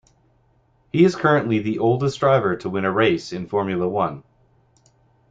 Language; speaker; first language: English; native; English